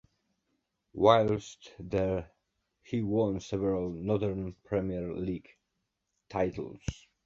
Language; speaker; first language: English; native; English